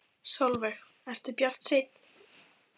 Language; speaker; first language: Icelandic; native; Icelandic